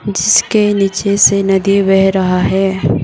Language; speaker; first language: Hindi; non-native, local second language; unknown